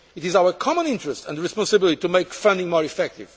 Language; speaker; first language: English; non-native, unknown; Portuguese